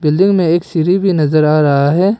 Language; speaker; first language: Hindi; non-native, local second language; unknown